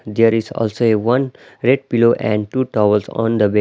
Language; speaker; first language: English; non-native, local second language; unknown